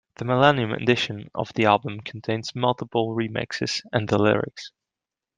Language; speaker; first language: English; non-native, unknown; Dutch